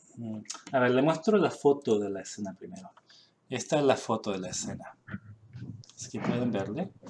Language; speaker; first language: Spanish; early bilingual, other home language; Korean